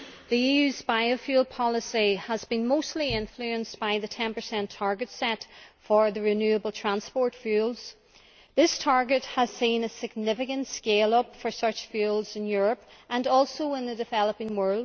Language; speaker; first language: English; native; English